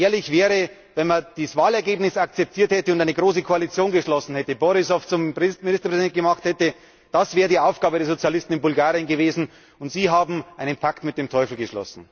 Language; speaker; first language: German; native; German